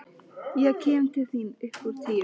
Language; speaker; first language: Icelandic; native; Icelandic